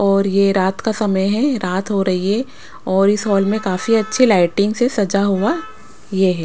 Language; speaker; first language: Hindi; non-native, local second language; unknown